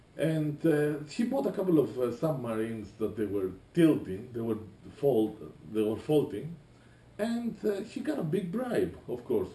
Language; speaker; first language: English; non-native, fluent; Greek